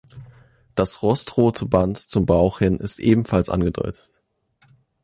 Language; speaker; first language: German; native; German